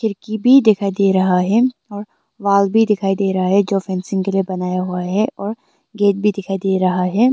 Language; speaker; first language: Hindi; early bilingual, other home language; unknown